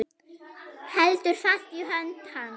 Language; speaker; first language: Icelandic; non-native, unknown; German